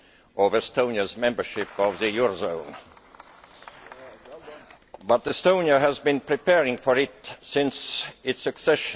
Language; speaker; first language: English; non-native, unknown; Estonian